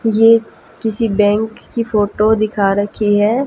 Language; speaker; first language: Hindi; native; Hindi